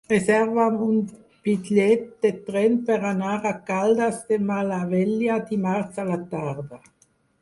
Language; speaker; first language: Catalan; non-native, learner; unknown